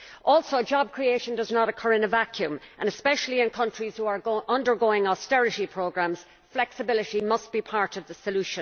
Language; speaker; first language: English; native; English